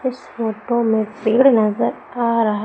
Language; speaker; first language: Hindi; native; Hindi